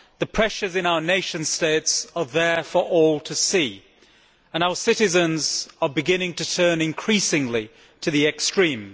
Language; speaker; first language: English; native; English